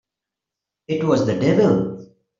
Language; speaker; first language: English; non-native, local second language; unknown